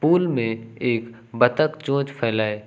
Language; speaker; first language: Hindi; native; Hindi